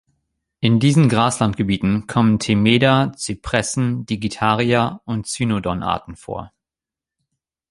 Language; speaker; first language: German; native; German